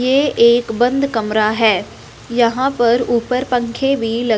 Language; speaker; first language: Hindi; non-native, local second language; Punjabi